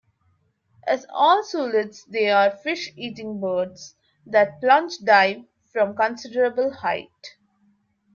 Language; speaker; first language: English; non-native, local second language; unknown